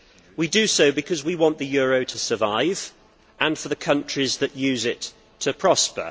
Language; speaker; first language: English; native; English